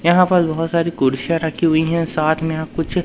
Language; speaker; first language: Hindi; native; Hindi